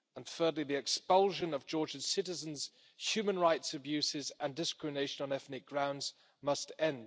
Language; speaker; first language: English; non-native, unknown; German